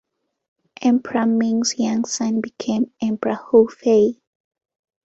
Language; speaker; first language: English; non-native, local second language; Ganda